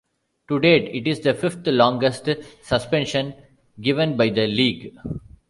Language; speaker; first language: English; non-native, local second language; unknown